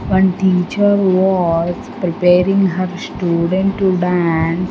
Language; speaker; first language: English; non-native, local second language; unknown